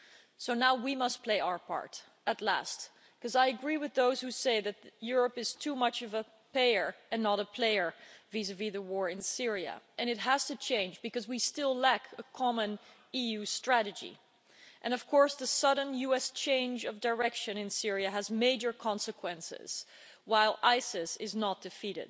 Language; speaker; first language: English; non-native, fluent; Dutch